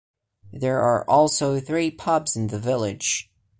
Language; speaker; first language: English; non-native, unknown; Portuguese